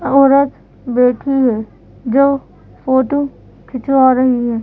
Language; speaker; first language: Hindi; native; Hindi